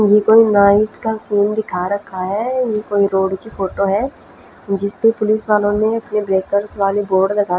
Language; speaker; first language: Hindi; non-native, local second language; Punjabi